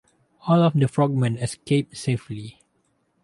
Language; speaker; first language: English; non-native, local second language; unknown